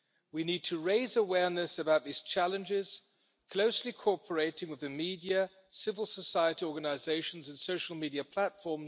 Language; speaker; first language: English; non-native, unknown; German